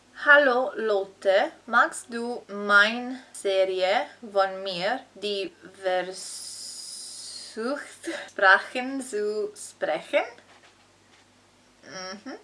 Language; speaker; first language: German; non-native, learner; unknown